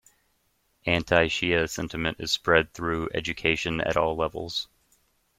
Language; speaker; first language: English; native; English